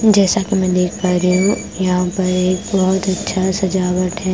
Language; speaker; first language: Hindi; non-native, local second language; Punjabi